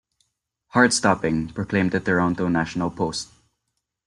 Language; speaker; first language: English; non-native, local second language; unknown